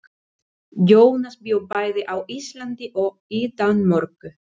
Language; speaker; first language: Icelandic; non-native, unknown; Spanish